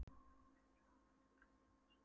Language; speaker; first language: Icelandic; non-native, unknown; Polish